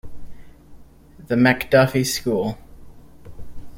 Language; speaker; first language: English; native; English